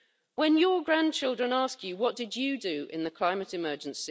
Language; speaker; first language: English; native; English